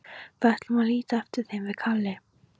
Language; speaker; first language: Icelandic; non-native, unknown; Polish